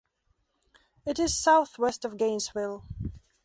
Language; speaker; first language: English; non-native, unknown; Belarusian